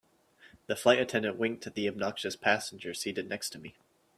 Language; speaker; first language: English; native; English